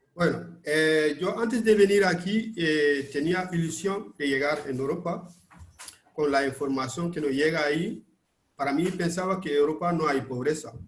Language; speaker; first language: Spanish; non-native, fluent; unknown